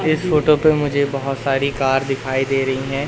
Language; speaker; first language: Hindi; native; Hindi